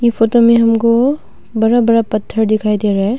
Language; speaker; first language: Hindi; non-native, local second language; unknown